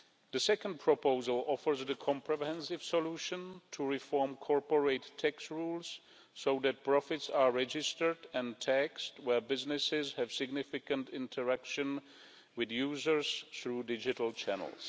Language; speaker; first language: English; non-native, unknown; Czech